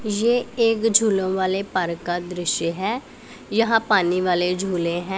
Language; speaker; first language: Hindi; non-native, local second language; Punjabi